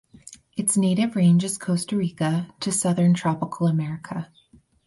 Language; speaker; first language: English; native; English